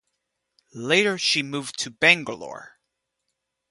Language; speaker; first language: English; native; English